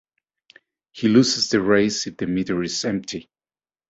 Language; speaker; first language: English; native; English